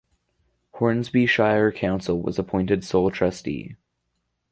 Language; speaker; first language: English; native; English